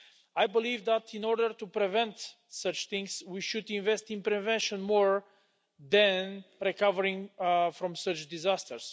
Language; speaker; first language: English; non-native, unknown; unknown